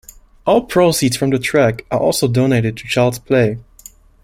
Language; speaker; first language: English; non-native, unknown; German